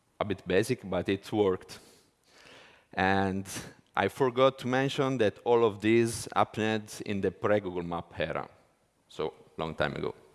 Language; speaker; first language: English; non-native, fluent; Italian